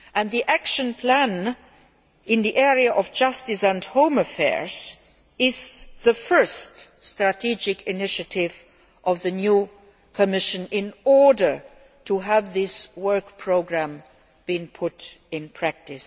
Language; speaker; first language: English; non-native, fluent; Luxembourgish